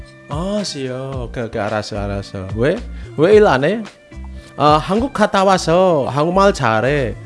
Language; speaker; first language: Korean; non-native, learner; Indonesian